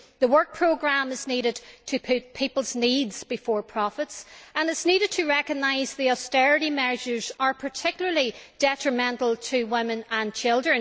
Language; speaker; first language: English; native; English